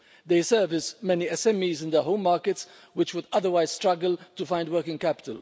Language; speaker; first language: English; non-native, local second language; Maltese